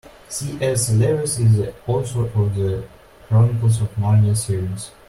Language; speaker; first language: English; non-native, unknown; Russian